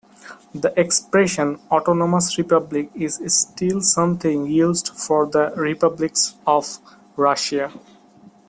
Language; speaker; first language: English; non-native, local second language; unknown